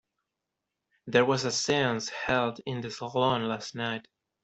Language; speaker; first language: English; non-native, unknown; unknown